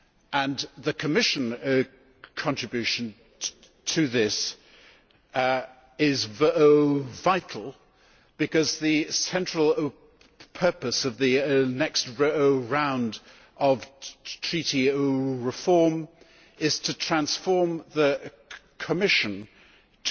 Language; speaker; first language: English; native; English